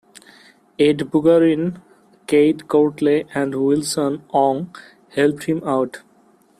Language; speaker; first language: English; non-native, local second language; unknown